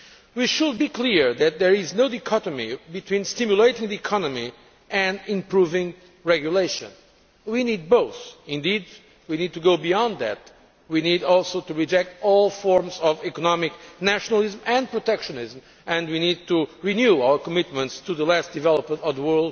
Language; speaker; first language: English; non-native, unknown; Portuguese